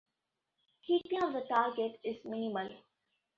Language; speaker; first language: English; non-native, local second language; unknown